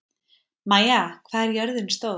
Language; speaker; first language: Icelandic; native; Icelandic